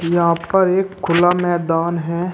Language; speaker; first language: Hindi; native; Hindi